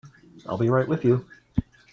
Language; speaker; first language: English; native; English